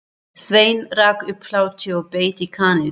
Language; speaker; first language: Icelandic; non-native, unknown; German